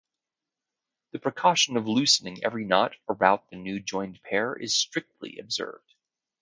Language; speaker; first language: English; native; English